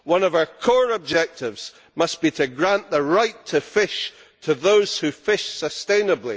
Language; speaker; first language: English; native; English